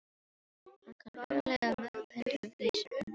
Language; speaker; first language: Icelandic; non-native, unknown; Filipino